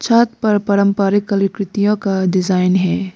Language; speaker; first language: Hindi; non-native, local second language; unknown